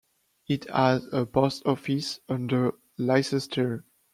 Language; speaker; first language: English; non-native, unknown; French